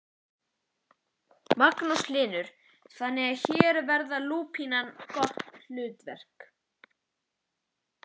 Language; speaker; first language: Icelandic; native; Icelandic